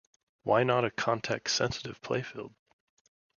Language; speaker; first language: English; native; English